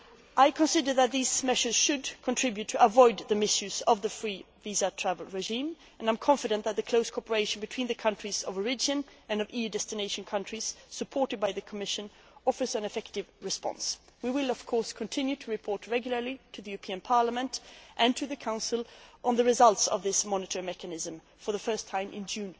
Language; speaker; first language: English; non-native, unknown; Swedish